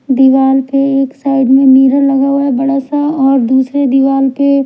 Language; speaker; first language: Hindi; non-native, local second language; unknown